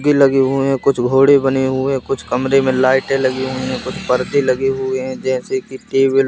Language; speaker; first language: Hindi; native; Hindi